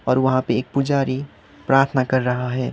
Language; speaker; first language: Hindi; non-native, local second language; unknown